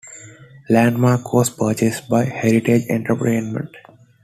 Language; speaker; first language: English; non-native, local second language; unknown